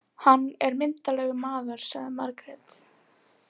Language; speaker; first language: Icelandic; native; Icelandic